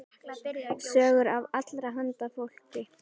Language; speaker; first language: Icelandic; native; Icelandic